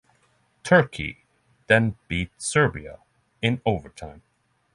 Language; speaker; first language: English; non-native, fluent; Norwegian